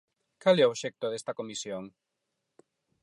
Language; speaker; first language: Galician; non-native, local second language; Spanish